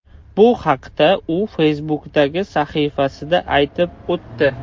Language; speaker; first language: Uzbek; non-native, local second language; Russian